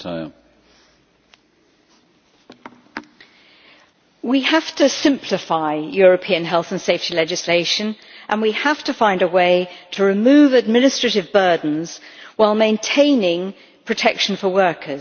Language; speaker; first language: English; native; English